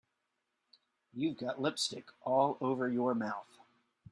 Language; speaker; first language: English; native; English